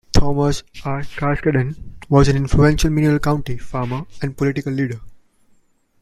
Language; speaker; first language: English; non-native, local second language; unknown